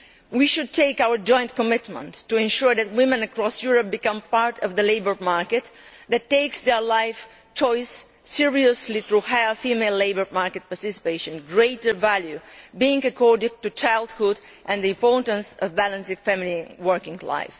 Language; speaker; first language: English; non-native, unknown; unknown